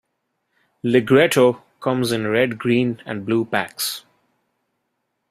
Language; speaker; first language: English; non-native, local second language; Bangla